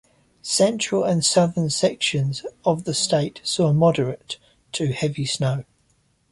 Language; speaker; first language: English; native; English